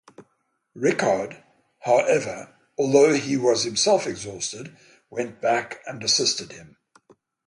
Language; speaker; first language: English; native; English